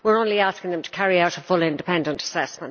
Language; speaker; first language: English; native; English